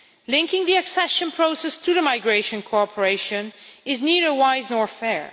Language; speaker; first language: English; non-native, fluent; Dutch